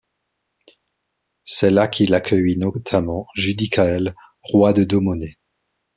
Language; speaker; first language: French; native; French